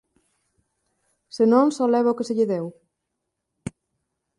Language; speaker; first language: Galician; native; Galician